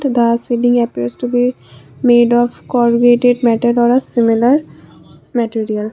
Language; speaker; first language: English; non-native, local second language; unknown